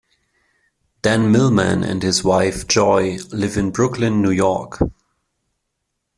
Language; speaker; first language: English; non-native, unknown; German